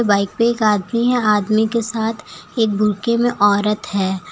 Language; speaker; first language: Hindi; native; Hindi